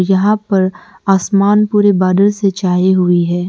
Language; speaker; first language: Hindi; non-native, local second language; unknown